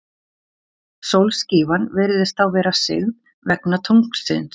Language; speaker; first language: Icelandic; native; Icelandic